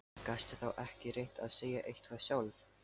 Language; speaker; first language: Icelandic; non-native, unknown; Lithuanian